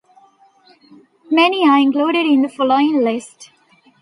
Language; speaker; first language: English; non-native, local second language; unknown